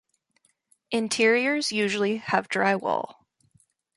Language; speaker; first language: English; native; English